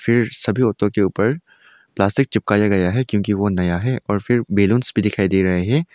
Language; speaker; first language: Hindi; non-native, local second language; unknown